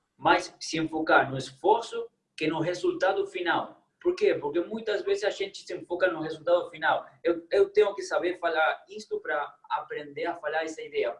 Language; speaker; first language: Portuguese; non-native, fluent; Spanish